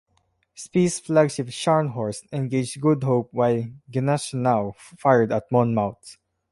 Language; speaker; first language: English; non-native, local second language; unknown